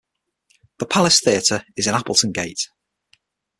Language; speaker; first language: English; native; English